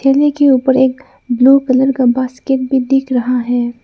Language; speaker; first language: Hindi; non-native, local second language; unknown